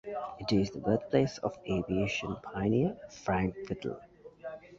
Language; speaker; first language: English; native; English